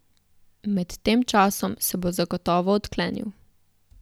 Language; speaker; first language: Slovenian; native; Slovenian